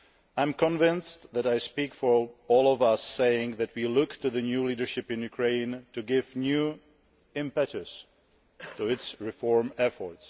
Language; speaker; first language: English; non-native, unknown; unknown